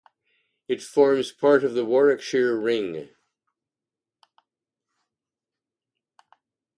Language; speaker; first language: English; native; English